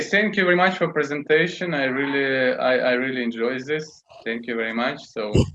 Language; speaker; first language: English; non-native, learner; Russian